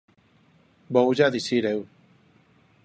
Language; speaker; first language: Galician; non-native, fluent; Spanish